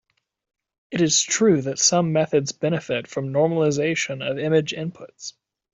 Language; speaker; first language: English; native; English